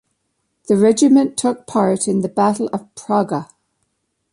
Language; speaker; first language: English; native; English